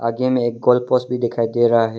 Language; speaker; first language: Hindi; early bilingual, other home language; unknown